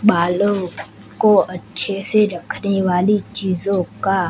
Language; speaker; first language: Hindi; non-native, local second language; Gujarati